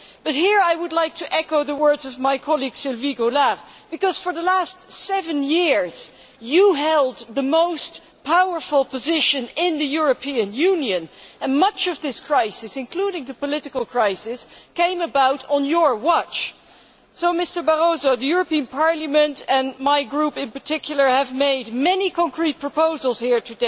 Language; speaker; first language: English; non-native, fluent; Dutch